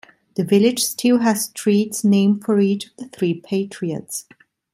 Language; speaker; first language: English; non-native, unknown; Italian